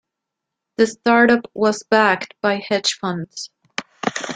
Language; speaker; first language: English; non-native, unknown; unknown